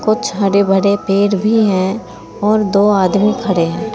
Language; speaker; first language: Hindi; native; Hindi